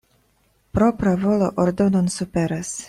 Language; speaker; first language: Esperanto; non-native, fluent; Russian